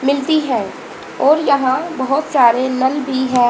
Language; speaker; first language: Hindi; native; Hindi